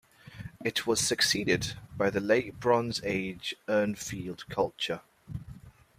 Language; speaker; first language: English; native; English